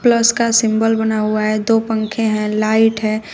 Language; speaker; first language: Hindi; native; Hindi